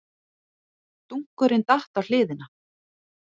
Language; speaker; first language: Icelandic; native; Icelandic